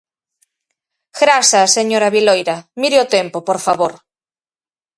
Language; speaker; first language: Galician; native; Galician